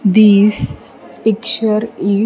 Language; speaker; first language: English; non-native, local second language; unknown